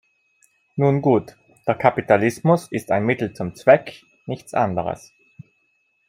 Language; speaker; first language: German; non-native, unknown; Italian